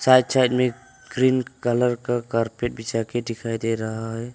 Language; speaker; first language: Hindi; non-native, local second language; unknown